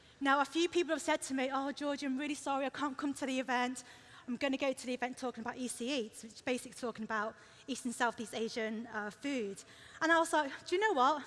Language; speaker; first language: English; early bilingual, other home language; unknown